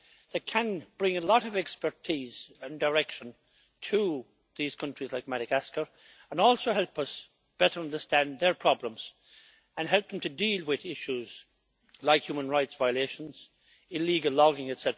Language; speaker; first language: English; native; English